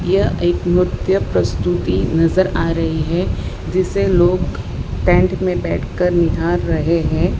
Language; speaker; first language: Hindi; non-native, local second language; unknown